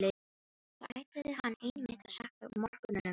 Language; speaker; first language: Icelandic; non-native, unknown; Filipino